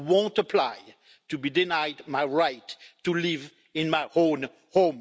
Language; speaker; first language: English; non-native, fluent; French